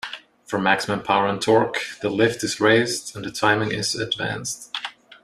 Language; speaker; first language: English; non-native, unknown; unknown